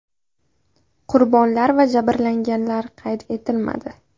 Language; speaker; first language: Uzbek; native; Uzbek